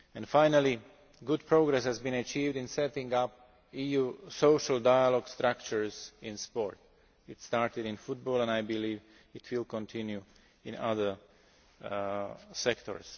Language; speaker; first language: English; non-native, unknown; Slovak